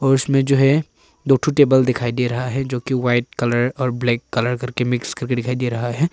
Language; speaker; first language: Hindi; non-native, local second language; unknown